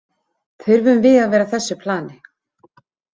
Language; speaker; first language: Icelandic; native; Icelandic